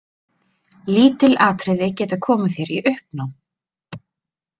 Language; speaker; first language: Icelandic; native; Icelandic